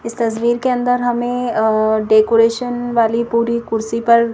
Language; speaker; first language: Hindi; native; Hindi